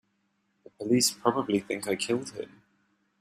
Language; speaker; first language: English; native; English